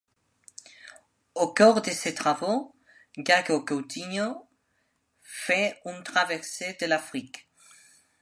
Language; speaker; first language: French; non-native, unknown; Spanish